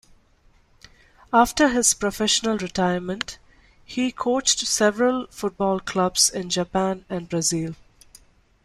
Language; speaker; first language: English; non-native, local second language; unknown